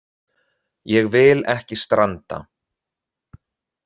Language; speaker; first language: Icelandic; native; Icelandic